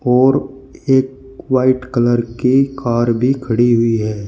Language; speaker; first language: Hindi; native; Hindi